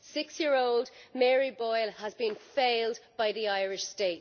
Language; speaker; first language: English; native; English